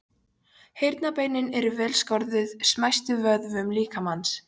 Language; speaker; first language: Icelandic; non-native, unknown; Polish